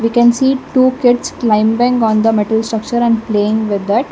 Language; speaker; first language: English; non-native, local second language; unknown